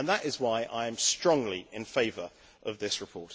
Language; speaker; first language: English; native; English